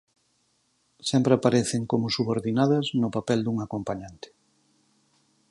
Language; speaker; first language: Galician; native; Galician